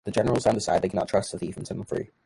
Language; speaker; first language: English; native; English